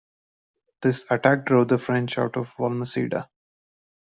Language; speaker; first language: English; non-native, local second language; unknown